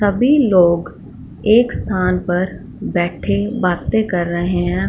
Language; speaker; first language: Hindi; non-native, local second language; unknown